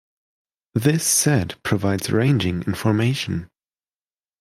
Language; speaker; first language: English; non-native, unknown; German